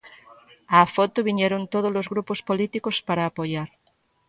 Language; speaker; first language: Galician; native; Galician